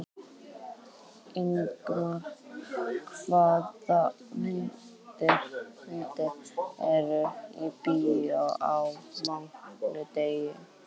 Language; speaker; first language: Icelandic; native; Icelandic